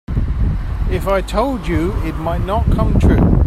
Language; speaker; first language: English; native; English